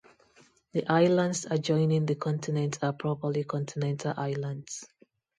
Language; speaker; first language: English; non-native, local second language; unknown